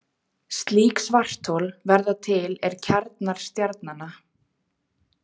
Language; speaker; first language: Icelandic; native; Icelandic